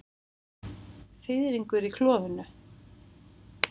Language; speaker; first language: Icelandic; native; Icelandic